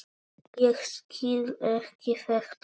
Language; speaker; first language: Icelandic; non-native, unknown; Polish